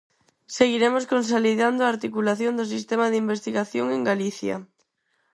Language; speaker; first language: Galician; non-native, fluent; Spanish